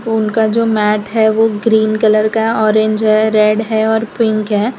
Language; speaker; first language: Hindi; non-native, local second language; Gujarati